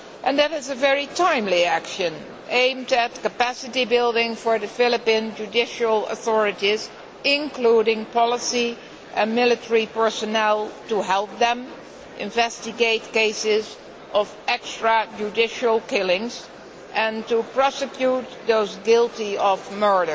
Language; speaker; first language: English; non-native, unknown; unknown